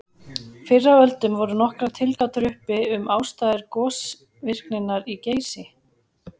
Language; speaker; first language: Icelandic; native; Icelandic